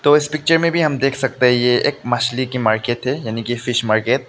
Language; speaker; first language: Hindi; non-native, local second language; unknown